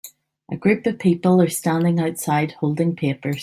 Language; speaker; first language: English; native; English